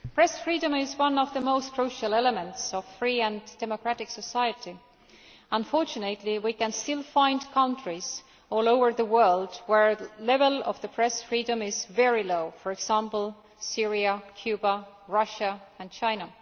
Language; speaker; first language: English; non-native, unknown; Estonian